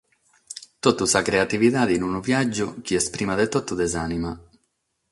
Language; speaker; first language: Sardinian; non-native, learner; Catalan